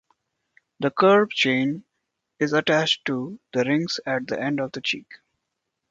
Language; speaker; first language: English; non-native, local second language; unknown